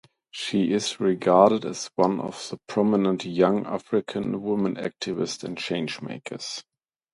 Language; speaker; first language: English; non-native, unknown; German